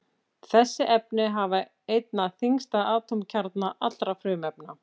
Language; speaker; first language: Icelandic; native; Icelandic